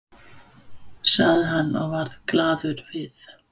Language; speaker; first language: Icelandic; non-native, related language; Danish